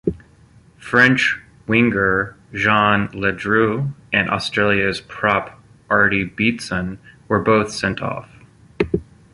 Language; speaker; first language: English; native; English